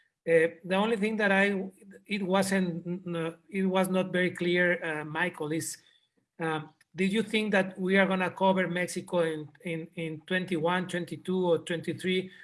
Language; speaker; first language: English; non-native, fluent; Spanish